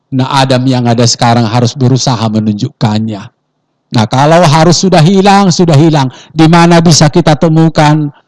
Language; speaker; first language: Indonesian; non-native, local second language; Batak Toba